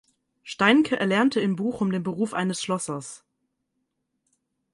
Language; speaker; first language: German; native; German